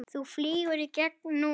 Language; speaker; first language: Icelandic; native; Icelandic